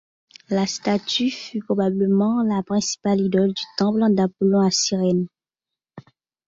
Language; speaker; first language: French; non-native, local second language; Haitian Creole